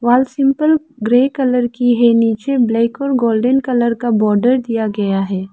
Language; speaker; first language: Hindi; non-native, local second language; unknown